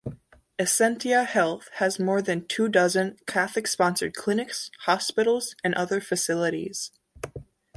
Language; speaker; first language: English; native; English